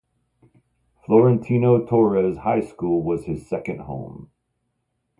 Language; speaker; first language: English; native; English